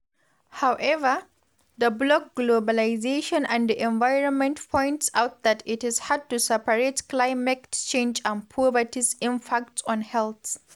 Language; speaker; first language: English; non-native, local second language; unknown